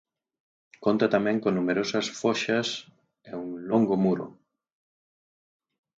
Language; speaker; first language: Galician; native; Galician